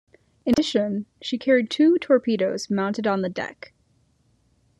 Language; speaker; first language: English; native; English